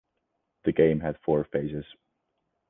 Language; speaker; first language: English; non-native, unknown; Estonian